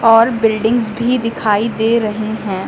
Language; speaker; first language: Hindi; native; Hindi